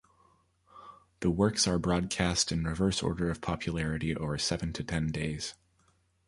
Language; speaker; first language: English; native; English